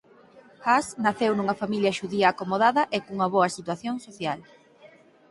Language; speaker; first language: Galician; native; Galician